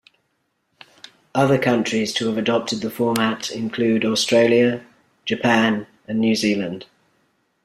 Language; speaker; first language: English; native; English